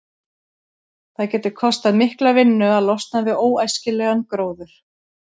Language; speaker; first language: Icelandic; native; Icelandic